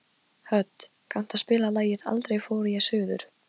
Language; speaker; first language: Icelandic; non-native, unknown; Polish